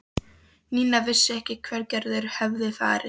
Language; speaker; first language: Icelandic; non-native, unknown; Polish